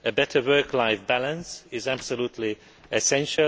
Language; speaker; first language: English; non-native, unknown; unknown